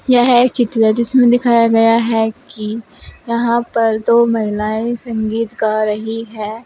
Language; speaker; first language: Hindi; native; Hindi